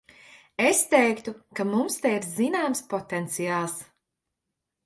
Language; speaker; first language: Latvian; native; Latvian